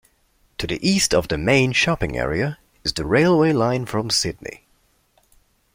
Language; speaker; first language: English; non-native, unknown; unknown